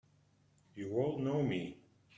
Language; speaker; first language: English; native; English